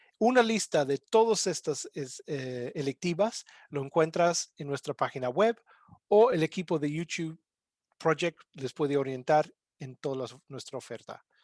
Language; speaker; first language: Spanish; non-native, fluent; English